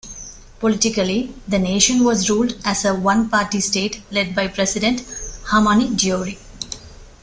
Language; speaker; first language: English; non-native, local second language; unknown